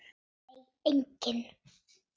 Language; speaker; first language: Icelandic; native; Icelandic